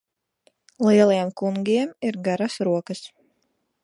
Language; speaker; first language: Latvian; native; Latvian